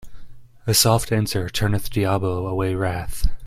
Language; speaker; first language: English; native; English